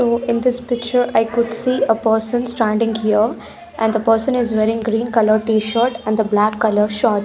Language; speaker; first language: English; non-native, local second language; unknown